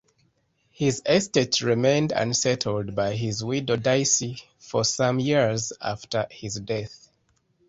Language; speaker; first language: English; non-native, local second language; Ganda